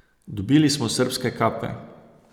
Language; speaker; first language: Slovenian; native; Slovenian